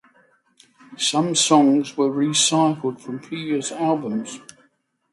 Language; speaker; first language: English; native; English